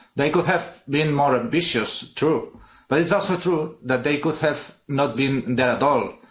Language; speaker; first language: English; non-native, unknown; Catalan